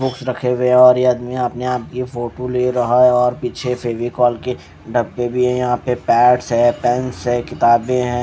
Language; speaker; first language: Hindi; native; Hindi